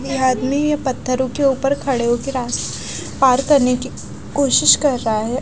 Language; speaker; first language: Hindi; non-native, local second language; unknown